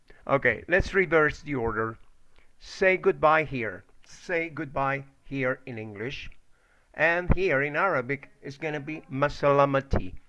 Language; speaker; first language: English; non-native, fluent; Spanish